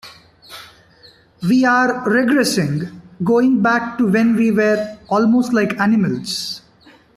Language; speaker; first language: English; non-native, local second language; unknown